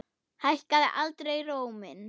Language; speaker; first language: Icelandic; non-native, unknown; German